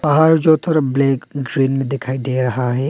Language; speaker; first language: Hindi; non-native, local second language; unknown